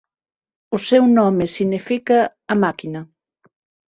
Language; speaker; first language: Galician; non-native, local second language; Spanish